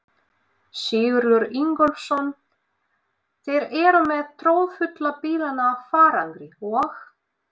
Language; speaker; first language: Icelandic; non-native, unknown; Russian